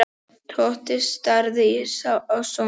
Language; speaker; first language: Icelandic; non-native, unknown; Polish